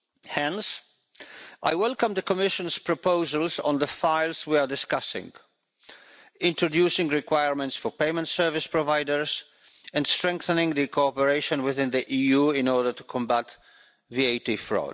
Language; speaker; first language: English; non-native, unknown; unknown